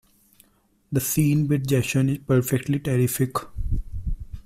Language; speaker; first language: English; non-native, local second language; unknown